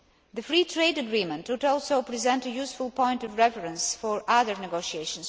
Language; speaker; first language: English; non-native, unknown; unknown